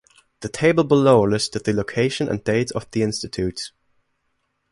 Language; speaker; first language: English; non-native, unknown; German